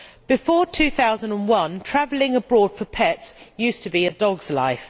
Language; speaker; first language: English; native; English